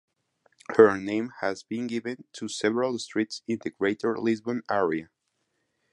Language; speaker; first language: English; non-native, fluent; Spanish